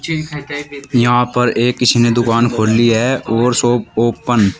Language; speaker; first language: Hindi; native; Hindi